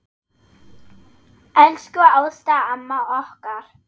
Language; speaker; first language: Icelandic; non-native, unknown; German